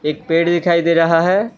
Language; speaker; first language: Hindi; non-native, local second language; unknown